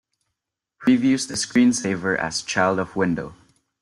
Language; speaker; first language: English; non-native, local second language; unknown